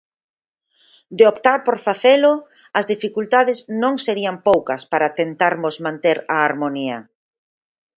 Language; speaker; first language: Galician; native; Galician